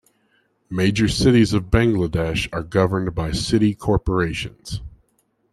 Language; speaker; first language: English; native; English